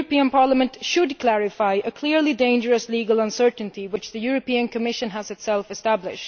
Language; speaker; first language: English; non-native, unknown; Swedish